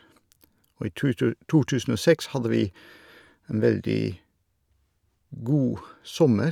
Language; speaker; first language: Norwegian; non-native, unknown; Dutch